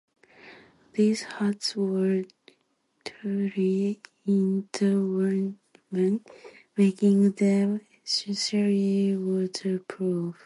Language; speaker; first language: English; non-native, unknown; Japanese